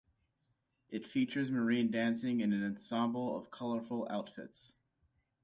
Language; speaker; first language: English; native; English